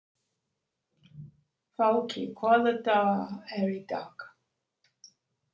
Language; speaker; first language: Icelandic; non-native, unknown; English